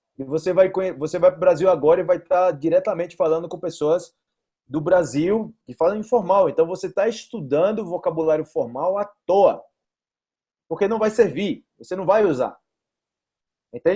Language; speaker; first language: Portuguese; native; Portuguese